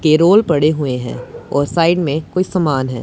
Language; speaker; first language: Hindi; non-native, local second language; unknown